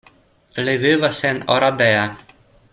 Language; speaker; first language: Esperanto; non-native, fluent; Russian